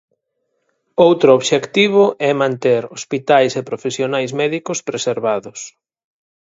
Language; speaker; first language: Galician; native; Galician